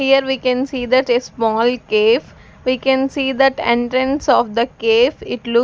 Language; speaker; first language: English; non-native, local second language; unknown